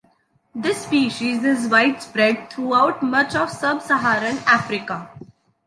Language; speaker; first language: English; non-native, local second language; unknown